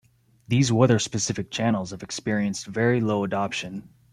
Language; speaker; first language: English; native; English